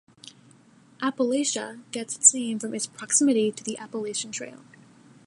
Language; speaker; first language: English; native; English